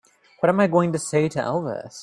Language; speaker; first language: English; native; English